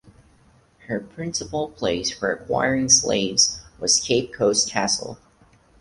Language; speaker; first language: English; non-native, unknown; Portuguese